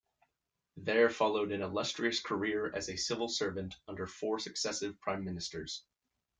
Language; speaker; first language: English; native; English